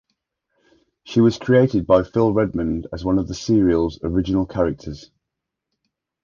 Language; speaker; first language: English; native; English